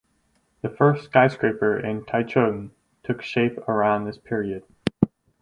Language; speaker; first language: English; native; English